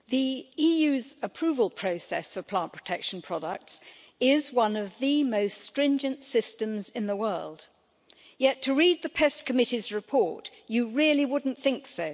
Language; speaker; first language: English; native; English